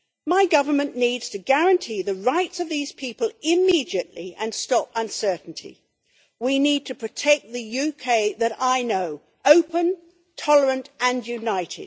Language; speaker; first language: English; native; English